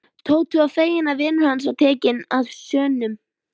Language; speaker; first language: Icelandic; native; Icelandic